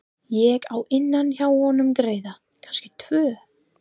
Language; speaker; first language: Icelandic; non-native, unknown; English